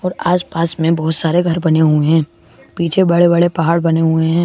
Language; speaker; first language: Hindi; native; Hindi